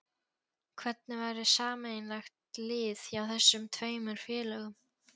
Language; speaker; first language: Icelandic; non-native, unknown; Polish